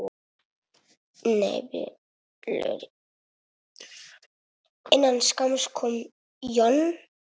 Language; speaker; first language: Icelandic; non-native, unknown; Italian